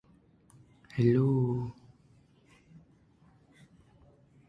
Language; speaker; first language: English; non-native, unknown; Khmer